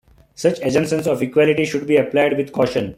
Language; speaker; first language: English; non-native, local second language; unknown